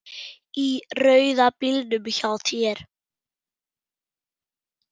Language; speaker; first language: Icelandic; non-native, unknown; German